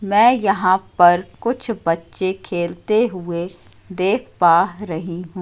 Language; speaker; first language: Hindi; native; Hindi